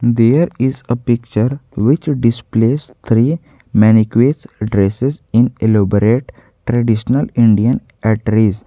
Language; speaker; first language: English; non-native, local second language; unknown